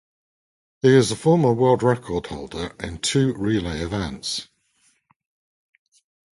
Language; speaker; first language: English; native; English